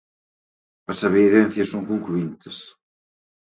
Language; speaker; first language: Galician; native; Galician